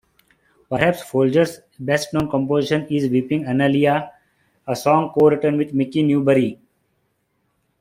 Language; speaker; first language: English; non-native, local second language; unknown